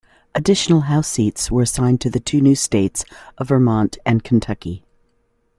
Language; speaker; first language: English; native; English